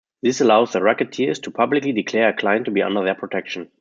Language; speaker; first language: English; non-native, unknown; German